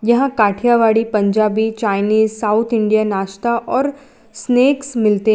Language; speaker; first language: Hindi; non-native, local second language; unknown